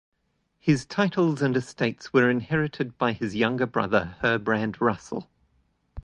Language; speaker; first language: English; native; English